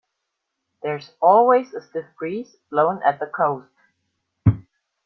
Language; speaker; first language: English; non-native, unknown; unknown